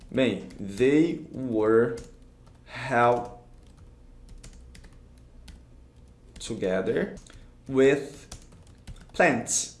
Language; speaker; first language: English; non-native, fluent; Portuguese